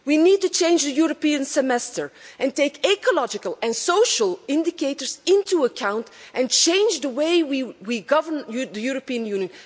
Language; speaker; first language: English; non-native, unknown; Dutch